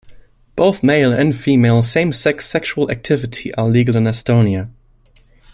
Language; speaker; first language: English; non-native, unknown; German